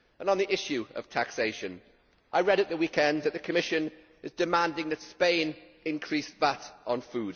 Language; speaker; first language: English; native; English